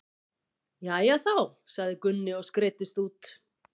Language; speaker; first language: Icelandic; native; Icelandic